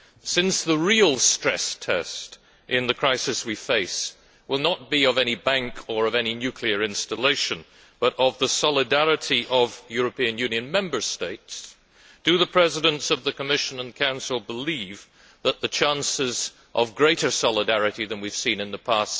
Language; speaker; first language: English; native; English